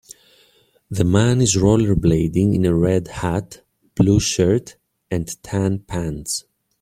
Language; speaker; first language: English; native; English